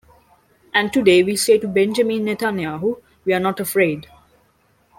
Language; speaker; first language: English; non-native, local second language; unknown